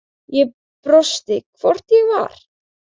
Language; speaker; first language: Icelandic; native; Icelandic